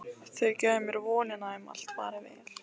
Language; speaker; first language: Icelandic; non-native, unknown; Lithuanian